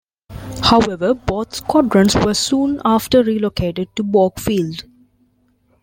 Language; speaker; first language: English; non-native, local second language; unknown